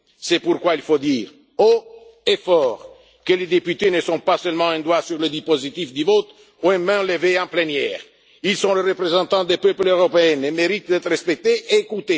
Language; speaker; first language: French; non-native, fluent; Italian